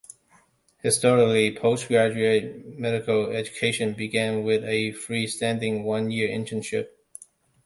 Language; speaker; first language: English; non-native, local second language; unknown